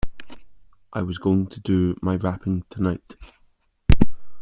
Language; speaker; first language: English; native; English